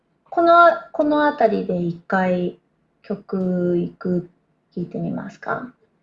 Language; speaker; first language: Japanese; native; Japanese